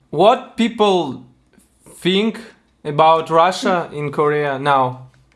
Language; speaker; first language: English; non-native, learner; Russian